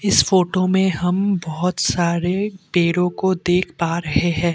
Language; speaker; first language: Hindi; non-native, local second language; Assamese